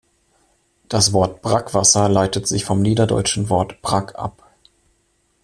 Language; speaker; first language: German; native; German